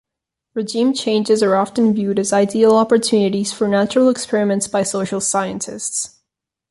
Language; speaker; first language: English; non-native, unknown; Catalan